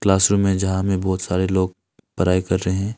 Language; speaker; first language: Hindi; non-native, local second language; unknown